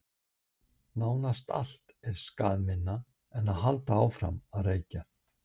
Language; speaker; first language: Icelandic; native; Icelandic